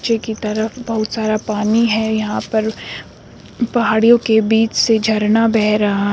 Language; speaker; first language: Hindi; native; Hindi